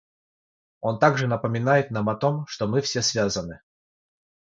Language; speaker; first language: Russian; non-native, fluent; Georgian